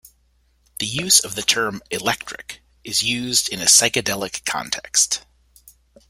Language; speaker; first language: English; native; English